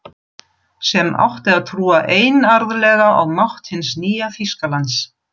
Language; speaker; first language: Icelandic; non-native, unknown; German